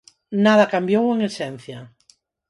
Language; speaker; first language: Galician; non-native, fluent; Spanish